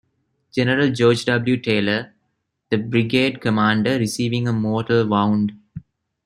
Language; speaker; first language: English; non-native, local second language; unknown